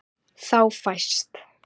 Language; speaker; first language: Icelandic; native; Icelandic